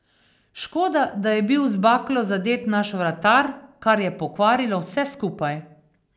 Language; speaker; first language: Slovenian; native; Slovenian